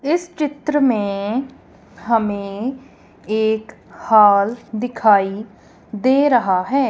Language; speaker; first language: Hindi; non-native, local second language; Punjabi